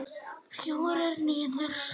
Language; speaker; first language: Icelandic; non-native, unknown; Polish